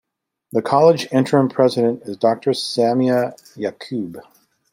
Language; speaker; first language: English; native; English